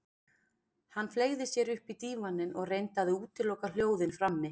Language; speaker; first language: Icelandic; native; Icelandic